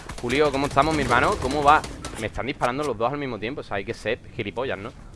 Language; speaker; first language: Spanish; native; Spanish